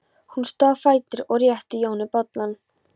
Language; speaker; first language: Icelandic; non-native, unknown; Polish